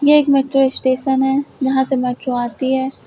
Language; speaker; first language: Hindi; native; Hindi